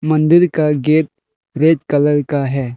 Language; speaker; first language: Hindi; non-native, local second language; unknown